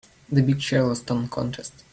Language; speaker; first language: English; native; English